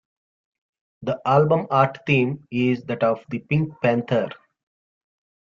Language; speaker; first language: English; native; English